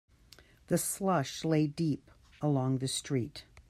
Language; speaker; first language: English; native; English